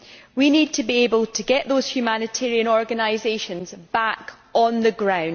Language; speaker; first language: English; native; English